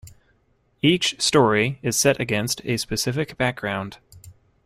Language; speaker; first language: English; native; English